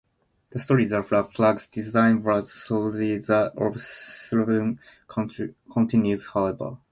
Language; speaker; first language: English; non-native, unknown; Japanese